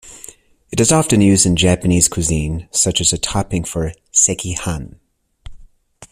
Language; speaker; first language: English; native; English